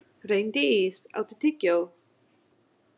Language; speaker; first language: Icelandic; non-native, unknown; English